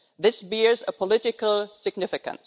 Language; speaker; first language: English; non-native, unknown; German